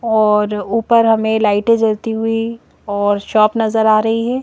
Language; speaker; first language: Hindi; native; Hindi